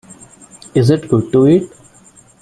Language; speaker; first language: English; non-native, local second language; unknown